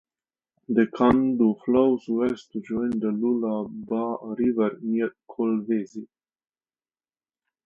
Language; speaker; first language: English; native; English